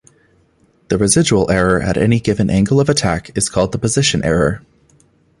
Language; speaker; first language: English; native; English